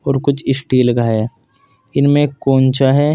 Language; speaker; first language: Hindi; native; Hindi